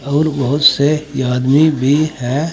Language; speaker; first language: Hindi; native; Hindi